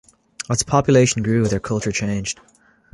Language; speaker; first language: English; native; English